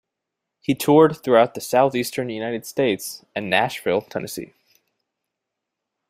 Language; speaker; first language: English; native; English